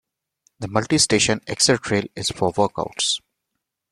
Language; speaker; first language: English; non-native, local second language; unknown